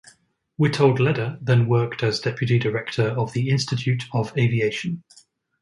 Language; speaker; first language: English; native; English